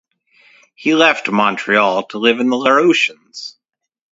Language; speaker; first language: English; native; English